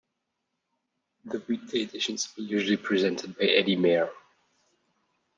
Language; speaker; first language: English; non-native, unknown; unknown